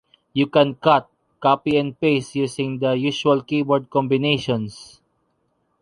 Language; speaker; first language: English; non-native, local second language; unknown